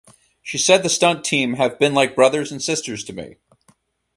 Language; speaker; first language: English; native; English